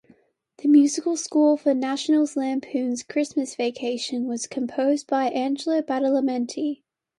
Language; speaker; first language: English; non-native, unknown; Chinese